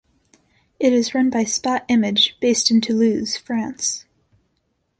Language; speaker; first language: English; native; English